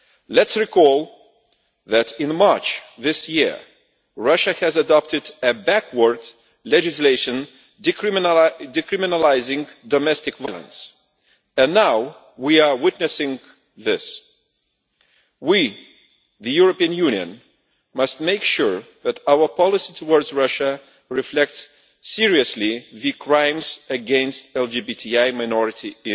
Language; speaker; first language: English; non-native, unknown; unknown